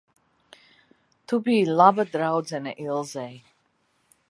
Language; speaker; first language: Latvian; early bilingual, heritage; Latvian